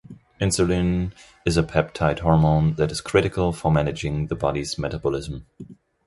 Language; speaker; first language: English; non-native, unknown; German